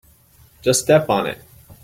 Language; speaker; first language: English; native; English